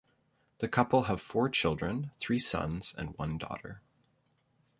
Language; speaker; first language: English; native; English